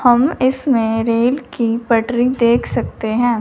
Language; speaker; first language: Hindi; non-native, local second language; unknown